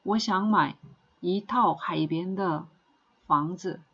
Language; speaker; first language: Chinese; non-native, fluent; Korean